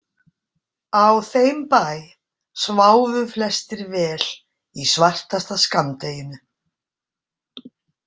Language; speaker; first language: Icelandic; native; Icelandic